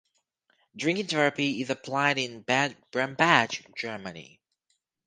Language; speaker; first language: English; native; English